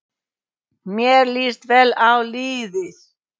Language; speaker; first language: Icelandic; non-native, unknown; Polish